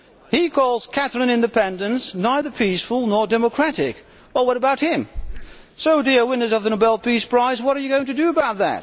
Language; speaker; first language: English; non-native, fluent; Dutch